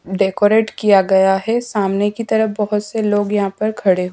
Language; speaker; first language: Hindi; native; Hindi